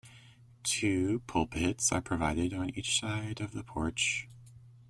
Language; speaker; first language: English; native; English